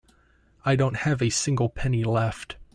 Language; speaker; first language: English; native; English